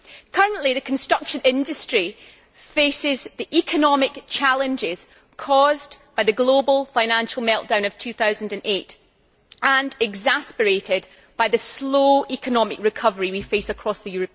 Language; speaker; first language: English; native; English